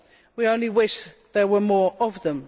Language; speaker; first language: English; native; English